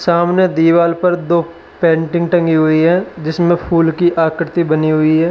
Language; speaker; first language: Hindi; native; Hindi